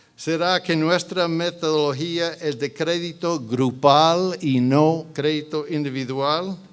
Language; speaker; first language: Spanish; non-native, fluent; English